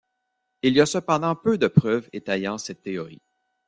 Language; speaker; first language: French; native; French